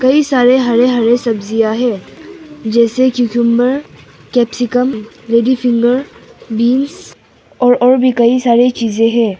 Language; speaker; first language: Hindi; non-native, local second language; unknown